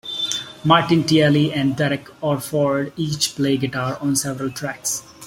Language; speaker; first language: English; non-native, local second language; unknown